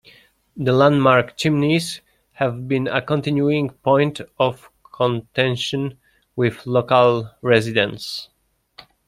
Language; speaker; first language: English; non-native, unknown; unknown